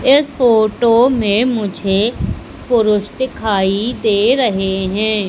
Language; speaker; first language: Hindi; native; Hindi